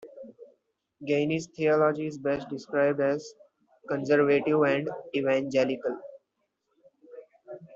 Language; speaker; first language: English; non-native, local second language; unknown